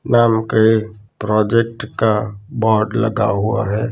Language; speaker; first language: Hindi; non-native, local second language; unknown